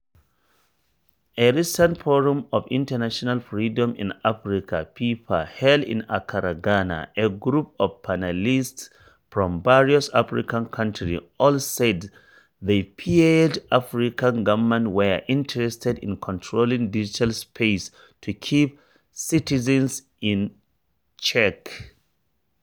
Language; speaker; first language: English; non-native, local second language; Hausa